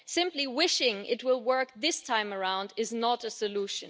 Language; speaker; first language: English; non-native, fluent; German